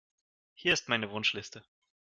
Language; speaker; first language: German; non-native, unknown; Russian